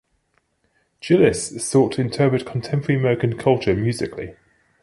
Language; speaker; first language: English; native; English